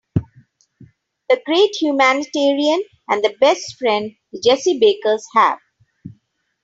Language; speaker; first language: English; non-native, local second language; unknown